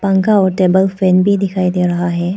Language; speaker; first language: Hindi; non-native, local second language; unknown